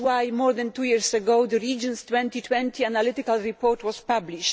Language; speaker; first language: English; non-native, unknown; Polish